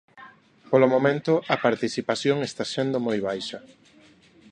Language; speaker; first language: Galician; non-native, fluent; Spanish